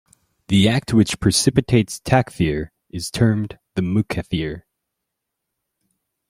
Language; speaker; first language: English; native; English